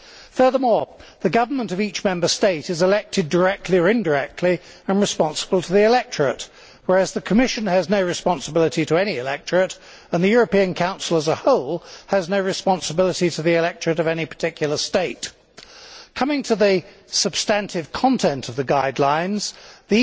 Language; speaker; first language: English; native; English